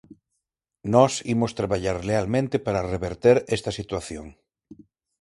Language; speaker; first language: Galician; non-native, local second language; Spanish